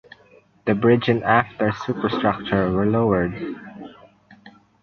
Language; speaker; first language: English; non-native, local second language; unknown